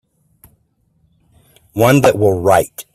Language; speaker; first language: English; native; English